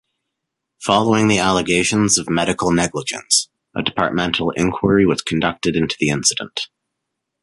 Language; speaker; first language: English; native; English